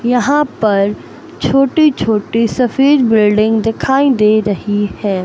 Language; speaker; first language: Hindi; native; Hindi